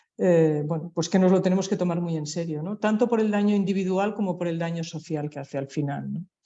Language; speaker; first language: Spanish; native; Spanish